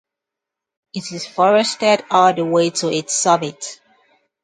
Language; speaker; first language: English; non-native, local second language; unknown